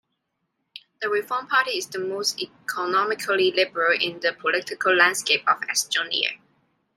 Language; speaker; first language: English; non-native, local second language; Cantonese